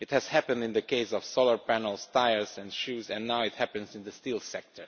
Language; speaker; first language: English; non-native, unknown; Romanian